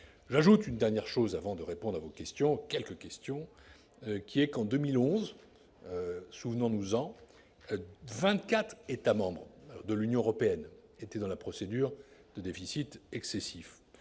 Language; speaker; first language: French; native; French